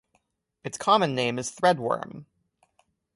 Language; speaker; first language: English; native; English